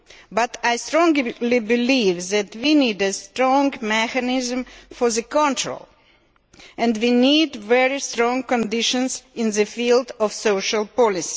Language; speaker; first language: English; non-native, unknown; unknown